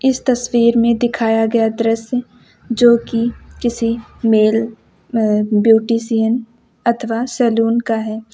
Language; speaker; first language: Hindi; native; Hindi